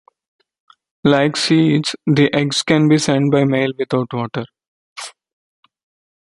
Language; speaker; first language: English; non-native, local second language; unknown